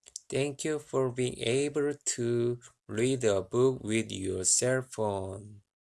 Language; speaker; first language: English; non-native, learner; Korean